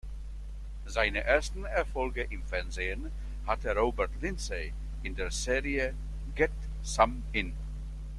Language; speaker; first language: German; non-native, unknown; Czech